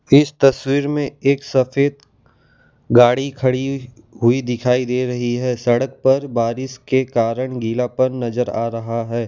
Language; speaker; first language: Hindi; non-native, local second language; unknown